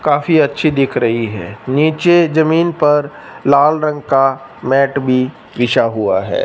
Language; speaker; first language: Hindi; non-native, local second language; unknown